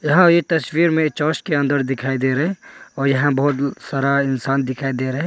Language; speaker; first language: Hindi; non-native, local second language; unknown